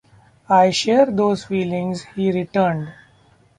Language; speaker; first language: English; non-native, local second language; Marathi